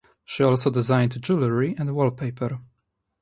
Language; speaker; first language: English; non-native, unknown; Polish